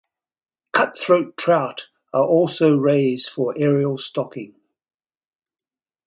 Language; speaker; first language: English; native; English